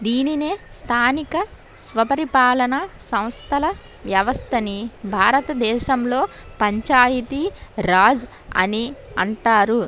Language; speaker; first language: English; non-native, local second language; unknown